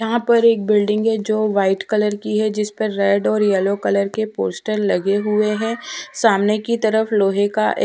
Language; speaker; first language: Hindi; non-native, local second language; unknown